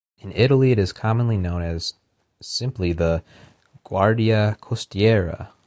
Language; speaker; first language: English; native; English